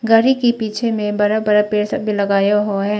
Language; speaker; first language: Hindi; non-native, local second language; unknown